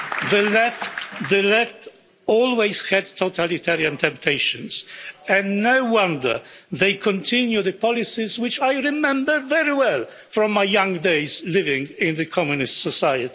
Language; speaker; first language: English; non-native, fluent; Polish